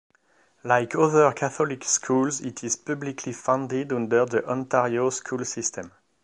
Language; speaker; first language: English; non-native, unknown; French